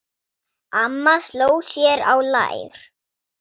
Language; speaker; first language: Icelandic; non-native, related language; Swedish